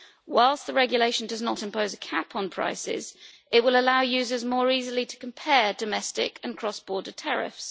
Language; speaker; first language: English; native; English